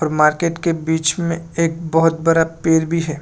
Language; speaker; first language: Hindi; non-native, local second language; Assamese